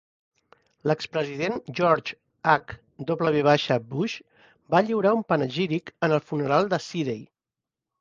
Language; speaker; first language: Catalan; native; Catalan